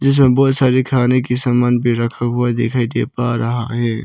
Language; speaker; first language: Hindi; non-native, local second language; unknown